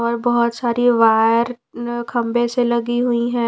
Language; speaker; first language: Hindi; non-native, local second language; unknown